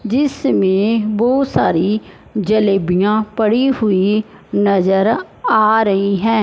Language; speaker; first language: Hindi; non-native, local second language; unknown